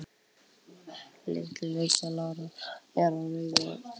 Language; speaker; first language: Icelandic; native; Icelandic